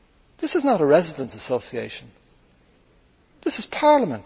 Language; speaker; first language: English; native; English